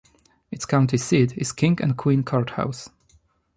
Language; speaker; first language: English; non-native, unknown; Polish